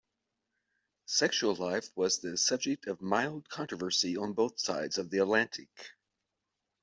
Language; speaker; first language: English; native; English